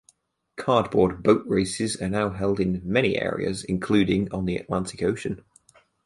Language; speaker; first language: English; native; English